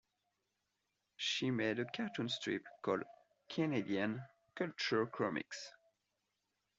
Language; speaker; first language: English; non-native, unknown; French